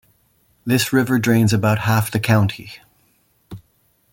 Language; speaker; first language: English; native; English